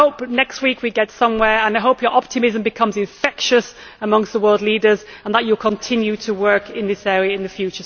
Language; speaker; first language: English; native; English